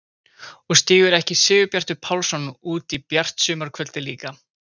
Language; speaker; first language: Icelandic; native; Icelandic